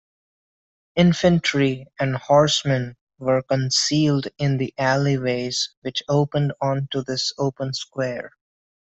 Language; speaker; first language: English; non-native, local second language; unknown